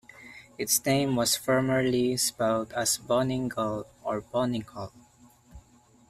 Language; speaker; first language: English; non-native, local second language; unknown